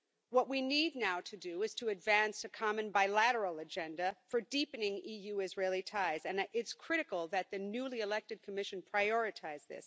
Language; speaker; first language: English; non-native, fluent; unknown